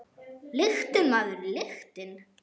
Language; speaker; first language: Icelandic; non-native, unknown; German